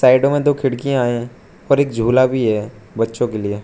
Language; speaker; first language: Hindi; non-native, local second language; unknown